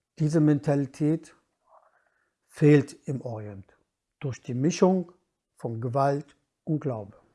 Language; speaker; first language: German; non-native, fluent; Kurdish